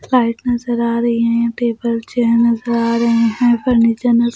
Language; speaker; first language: Hindi; non-native, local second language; Punjabi